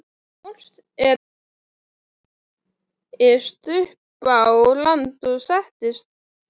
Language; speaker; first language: Icelandic; native; Icelandic